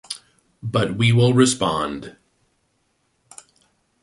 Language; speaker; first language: English; native; English